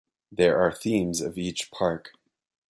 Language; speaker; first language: English; native; English